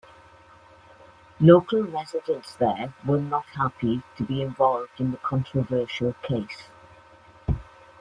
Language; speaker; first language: English; native; English